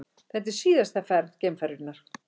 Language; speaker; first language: Icelandic; native; Icelandic